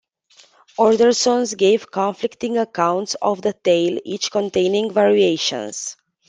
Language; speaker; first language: English; non-native, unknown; Romanian